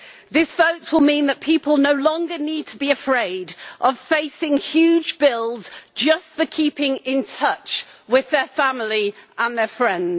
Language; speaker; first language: English; native; English